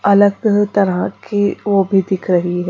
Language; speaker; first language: Hindi; non-native, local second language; Punjabi